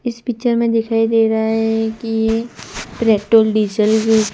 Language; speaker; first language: Hindi; non-native, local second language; Gujarati